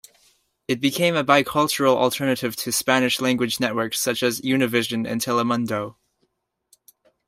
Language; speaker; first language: English; native; English